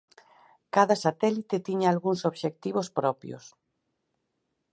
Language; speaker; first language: Galician; native; Galician